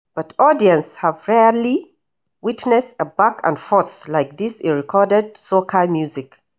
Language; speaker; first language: English; non-native, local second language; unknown